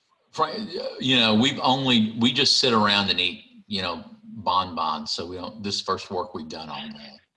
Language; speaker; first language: English; native; English